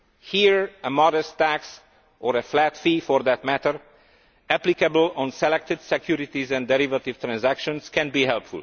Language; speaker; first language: English; non-native, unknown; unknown